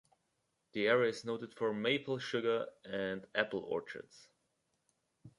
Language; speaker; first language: English; native; English